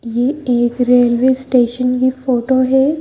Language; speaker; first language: Hindi; native; Hindi